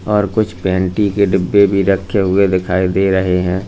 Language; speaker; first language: Hindi; native; Hindi